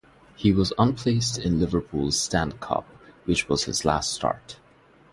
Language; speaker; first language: English; non-native, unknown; Bangla